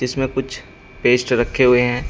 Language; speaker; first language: Hindi; native; Hindi